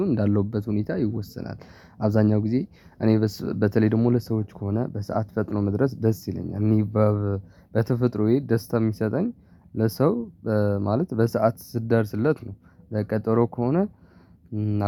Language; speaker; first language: Amharic; non-native, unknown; Tigrinya